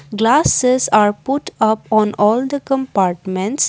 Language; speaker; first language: English; non-native, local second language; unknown